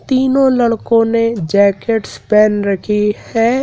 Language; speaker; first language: Hindi; native; Hindi